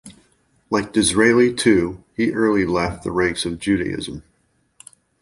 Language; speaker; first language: English; native; English